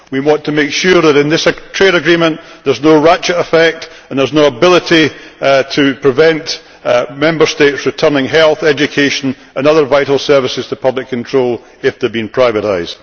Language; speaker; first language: English; native; English